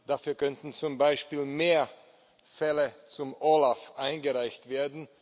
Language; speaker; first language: German; non-native, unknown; Slovak